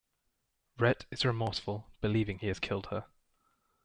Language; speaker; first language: English; native; English